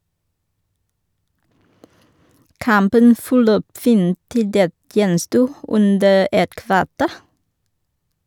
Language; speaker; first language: Norwegian; non-native, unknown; Vietnamese